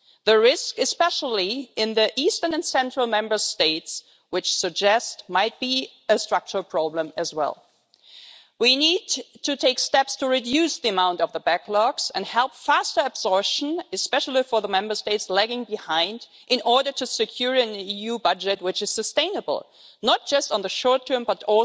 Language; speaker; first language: English; non-native, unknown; German